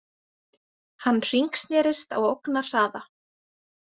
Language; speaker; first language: Icelandic; native; Icelandic